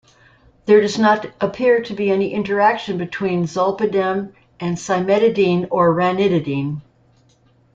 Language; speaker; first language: English; native; English